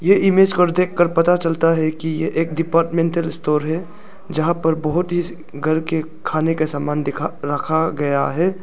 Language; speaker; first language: Hindi; non-native, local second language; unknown